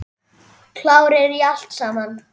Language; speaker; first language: Icelandic; native; Icelandic